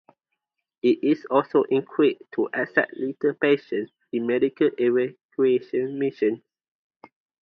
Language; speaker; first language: English; non-native, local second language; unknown